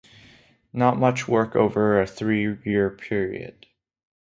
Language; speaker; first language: English; non-native, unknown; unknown